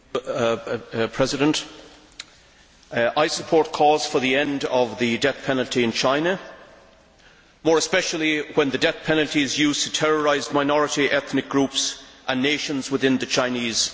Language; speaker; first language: English; native; English